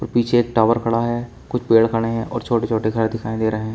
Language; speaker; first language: Hindi; native; Hindi